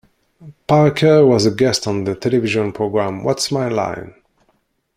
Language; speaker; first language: English; non-native, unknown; Kabyle